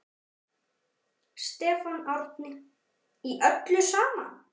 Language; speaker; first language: Icelandic; native; Icelandic